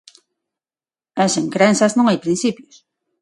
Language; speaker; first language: Galician; non-native, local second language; Spanish